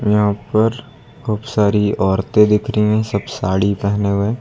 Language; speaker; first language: Hindi; native; Hindi